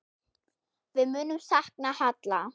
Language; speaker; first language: Icelandic; non-native, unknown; German